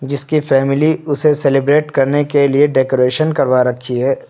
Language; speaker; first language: Hindi; native; Hindi